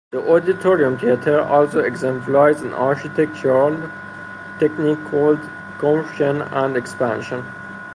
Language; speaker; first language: English; non-native, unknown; Persian